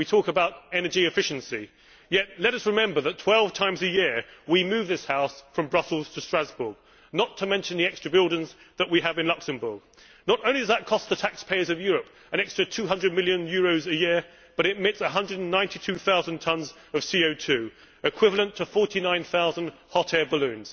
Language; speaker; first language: English; native; English